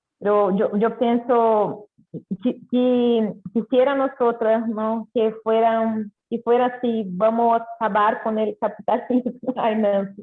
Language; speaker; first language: Spanish; non-native, related language; Portuguese